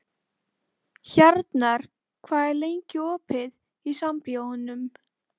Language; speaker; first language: Icelandic; native; Icelandic